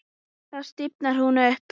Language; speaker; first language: Icelandic; native; Icelandic